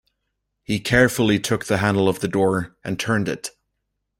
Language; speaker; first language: English; native; English